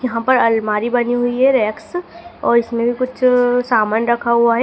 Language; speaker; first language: Hindi; native; Hindi